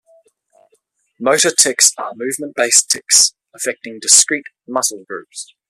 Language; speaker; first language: English; native; English